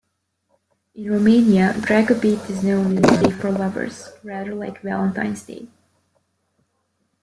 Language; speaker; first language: English; native; English